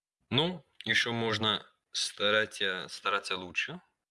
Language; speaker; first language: Russian; non-native, learner; English